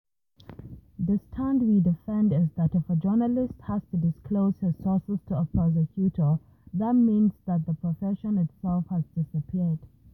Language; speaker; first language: English; non-native, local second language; Hausa